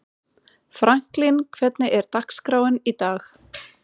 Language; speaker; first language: Icelandic; non-native, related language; Swedish